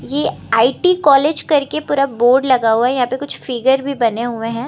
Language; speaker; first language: Hindi; native; Hindi